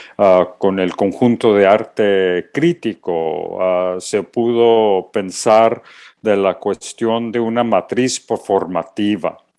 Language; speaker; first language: Spanish; early bilingual, heritage; English